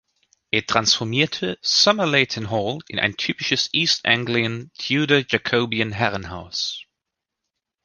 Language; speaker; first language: German; native; German